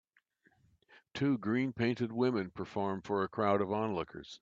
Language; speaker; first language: English; native; English